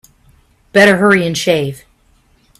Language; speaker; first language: English; native; English